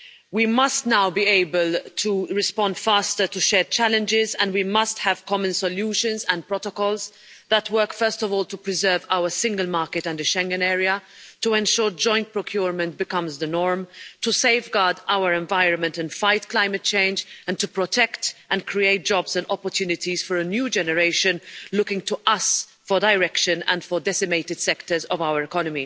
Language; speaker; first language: English; non-native, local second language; Maltese